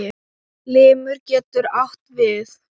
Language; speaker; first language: Icelandic; non-native, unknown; Thai